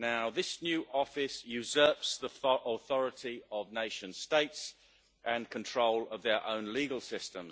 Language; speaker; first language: English; native; English